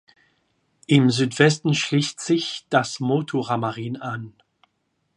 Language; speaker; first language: German; non-native, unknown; French